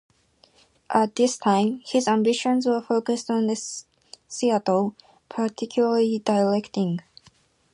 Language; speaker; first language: English; non-native, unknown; Japanese